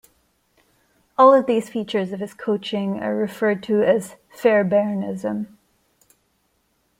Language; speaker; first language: English; non-native, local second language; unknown